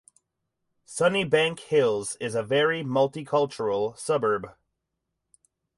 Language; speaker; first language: English; native; English